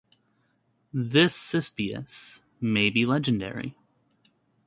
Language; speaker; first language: English; native; English